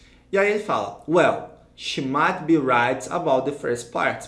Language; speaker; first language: English; non-native, fluent; Portuguese